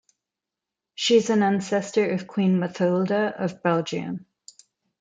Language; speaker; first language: English; non-native, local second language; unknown